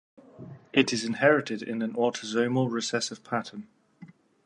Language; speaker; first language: English; native; English